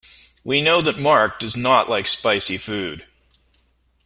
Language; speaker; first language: English; native; English